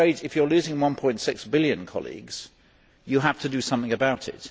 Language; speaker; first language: English; native; English